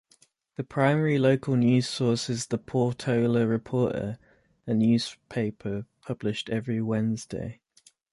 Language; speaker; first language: English; native; English